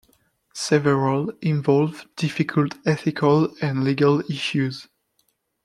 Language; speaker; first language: English; non-native, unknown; French